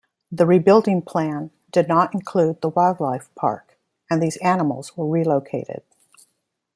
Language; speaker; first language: English; native; English